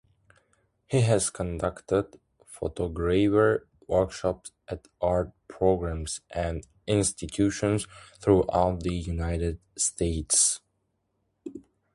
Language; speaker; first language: English; non-native, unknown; Uzbek